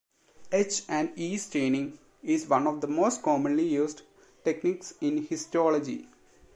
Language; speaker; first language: English; non-native, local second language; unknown